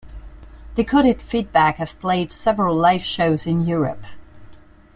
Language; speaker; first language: English; non-native, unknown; French